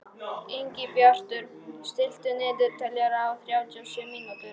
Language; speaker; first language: Icelandic; non-native, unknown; Polish